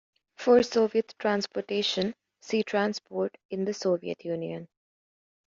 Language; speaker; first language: English; native; English